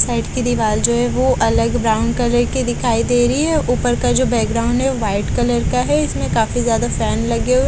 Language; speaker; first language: Hindi; native; Hindi